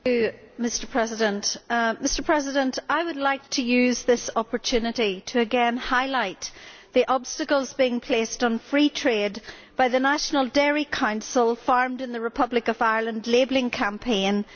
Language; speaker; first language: English; native; English